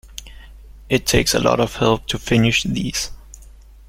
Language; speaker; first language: English; native; English